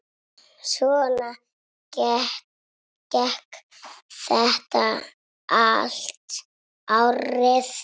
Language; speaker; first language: Icelandic; non-native, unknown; Italian